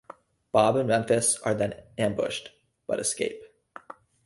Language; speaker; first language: English; native; English